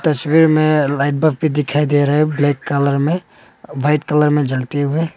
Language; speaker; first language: Hindi; non-native, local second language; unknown